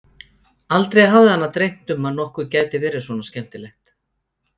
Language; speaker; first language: Icelandic; native; Icelandic